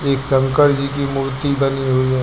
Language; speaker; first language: Hindi; native; Hindi